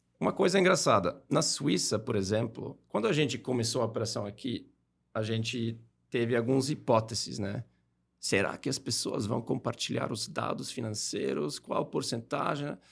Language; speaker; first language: Portuguese; non-native, fluent; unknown